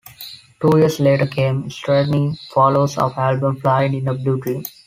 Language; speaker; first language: English; non-native, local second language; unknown